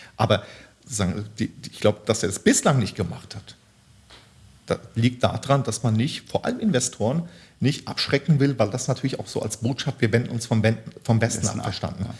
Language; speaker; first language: German; early bilingual, other home language; Turkish